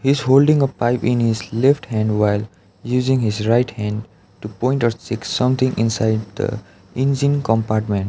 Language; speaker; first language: English; non-native, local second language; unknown